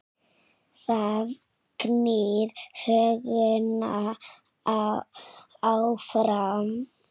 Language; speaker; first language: Icelandic; native; Icelandic